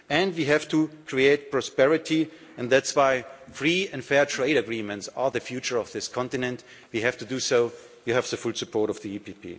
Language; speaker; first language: English; non-native, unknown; German